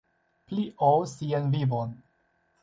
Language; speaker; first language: Esperanto; non-native, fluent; Chinese